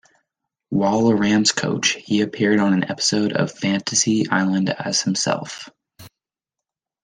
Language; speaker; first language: English; native; English